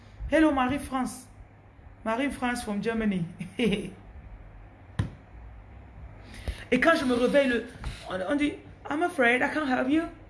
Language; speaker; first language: English; non-native, local second language; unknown